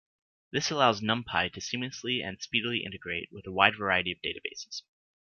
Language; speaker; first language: English; native; English